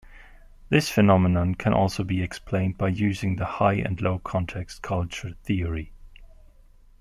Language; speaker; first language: English; non-native, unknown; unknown